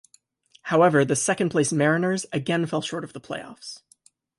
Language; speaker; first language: English; native; English